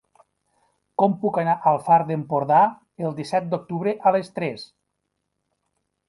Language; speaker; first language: Catalan; native; Catalan